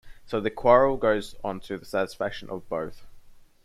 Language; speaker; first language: English; native; English